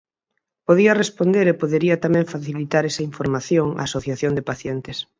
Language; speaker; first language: Galician; native; Galician